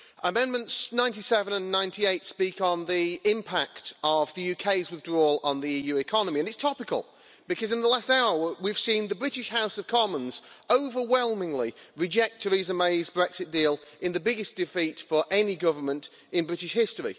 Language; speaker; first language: English; native; English